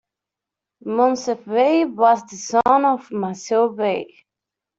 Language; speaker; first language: English; non-native, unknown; Spanish